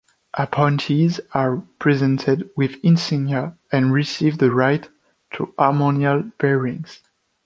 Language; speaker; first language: English; non-native, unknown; French